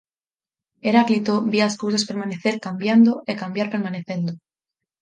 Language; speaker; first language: Galician; native; Galician